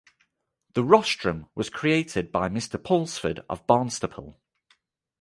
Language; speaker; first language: English; native; English